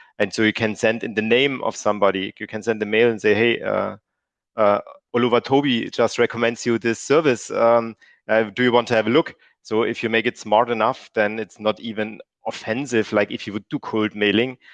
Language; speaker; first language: English; non-native, fluent; German